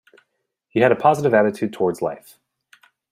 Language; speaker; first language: English; native; English